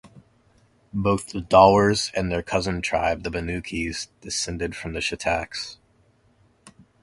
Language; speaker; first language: English; native; English